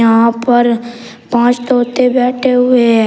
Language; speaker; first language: Hindi; native; Hindi